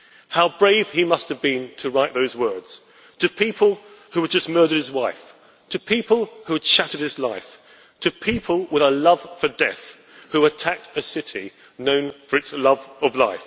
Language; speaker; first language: English; native; English